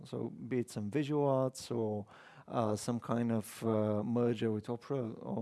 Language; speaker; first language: English; non-native, fluent; Bulgarian